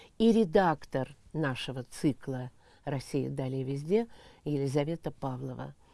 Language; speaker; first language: Russian; native; Russian